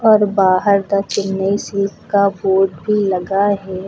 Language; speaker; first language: Hindi; native; Hindi